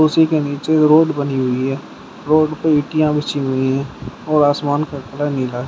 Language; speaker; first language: Hindi; native; Hindi